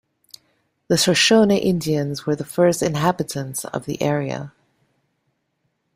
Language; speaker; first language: English; native; English